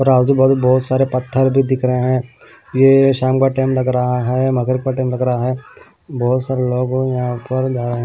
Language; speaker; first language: Hindi; non-native, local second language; Punjabi